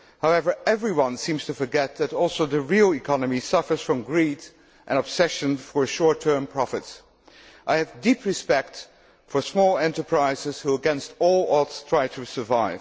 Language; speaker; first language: English; non-native, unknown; Dutch